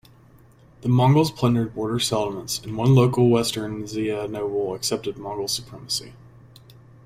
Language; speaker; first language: English; native; English